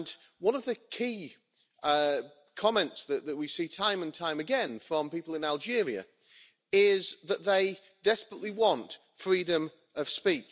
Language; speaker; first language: English; native; English